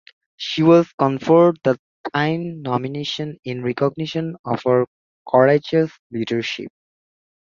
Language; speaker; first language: English; non-native, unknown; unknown